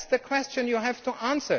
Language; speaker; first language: English; non-native, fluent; German